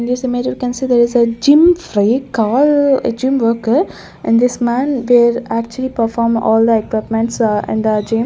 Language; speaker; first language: English; non-native, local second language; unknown